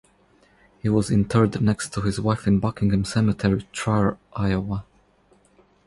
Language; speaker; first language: English; non-native, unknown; Croatian